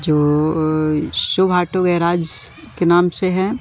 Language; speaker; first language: Hindi; native; Hindi